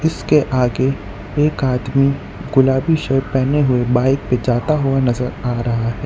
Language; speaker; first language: Hindi; non-native, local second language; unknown